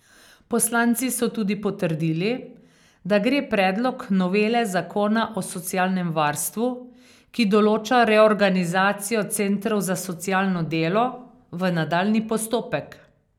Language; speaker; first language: Slovenian; native; Slovenian